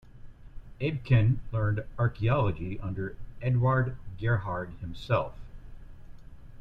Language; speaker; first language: English; native; English